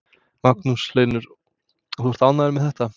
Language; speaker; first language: Icelandic; non-native, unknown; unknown